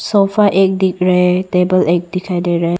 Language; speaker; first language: Hindi; non-native, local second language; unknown